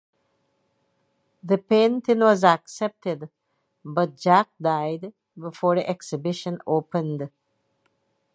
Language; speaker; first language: English; native; English